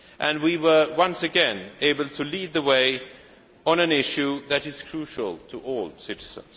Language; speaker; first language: English; non-native, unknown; Swedish